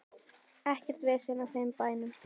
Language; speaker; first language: Icelandic; native; Icelandic